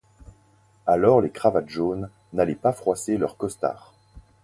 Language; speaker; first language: French; native; French